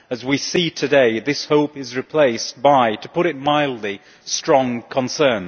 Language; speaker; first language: English; native; English